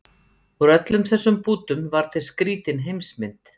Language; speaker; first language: Icelandic; native; Icelandic